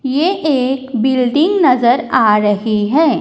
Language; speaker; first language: Hindi; non-native, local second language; Punjabi